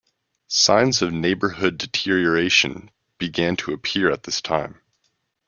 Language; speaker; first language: English; native; English